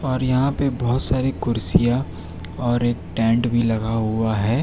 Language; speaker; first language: Hindi; non-native, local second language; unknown